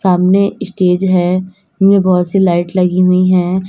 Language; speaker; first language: Hindi; native; Hindi